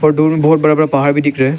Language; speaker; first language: Hindi; non-native, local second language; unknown